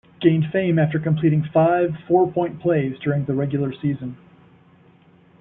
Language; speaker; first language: English; native; English